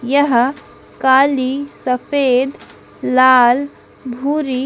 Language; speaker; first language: Hindi; native; Hindi